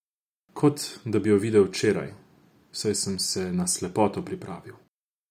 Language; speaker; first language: Slovenian; non-native, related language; Croatian